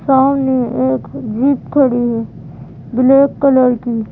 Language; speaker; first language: Hindi; native; Hindi